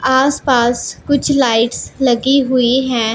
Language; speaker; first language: Hindi; non-native, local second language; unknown